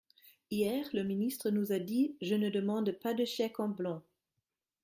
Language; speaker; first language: French; non-native, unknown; German